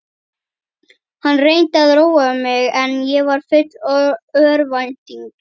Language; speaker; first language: Icelandic; native; Icelandic